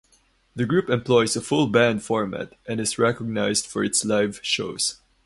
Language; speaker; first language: English; non-native, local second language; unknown